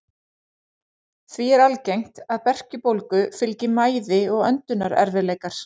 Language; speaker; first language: Icelandic; native; Icelandic